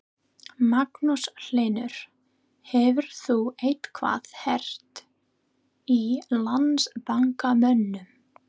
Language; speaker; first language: Icelandic; non-native, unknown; English